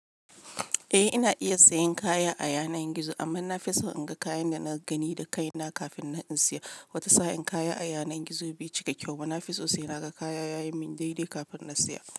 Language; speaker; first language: Hausa; non-native, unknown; Yoruba